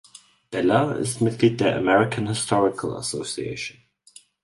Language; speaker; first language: German; native; German